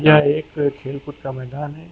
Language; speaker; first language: Hindi; native; Hindi